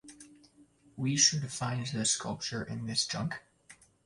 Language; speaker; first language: English; native; English